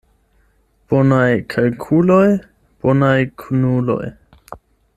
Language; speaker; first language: Esperanto; non-native, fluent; German